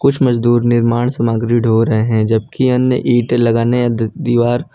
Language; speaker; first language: Hindi; non-native, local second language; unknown